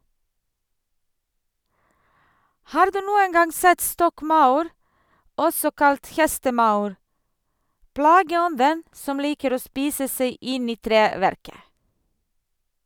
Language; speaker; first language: Norwegian; non-native, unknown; Serbian